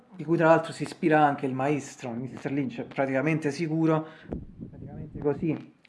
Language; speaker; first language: Italian; native; Italian